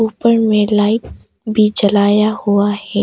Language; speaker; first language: Hindi; early bilingual, other home language; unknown